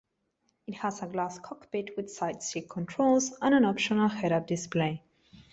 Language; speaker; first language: English; non-native, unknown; Spanish